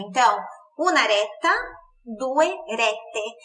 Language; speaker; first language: Italian; non-native, fluent; Portuguese